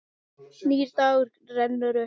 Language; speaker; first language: Icelandic; non-native, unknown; English